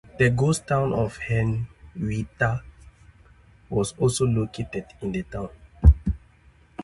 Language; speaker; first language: English; native; English